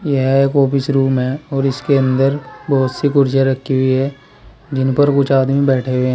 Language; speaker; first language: Hindi; native; Hindi